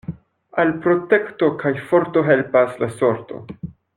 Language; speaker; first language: Esperanto; non-native, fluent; French